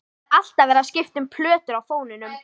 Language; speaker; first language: Icelandic; native; Icelandic